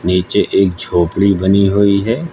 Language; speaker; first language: Hindi; native; Hindi